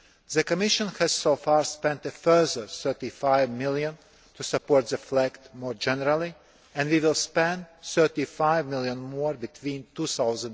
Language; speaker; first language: English; non-native, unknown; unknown